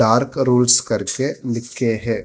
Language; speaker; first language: Hindi; non-native, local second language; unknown